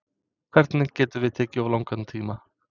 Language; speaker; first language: Icelandic; non-native, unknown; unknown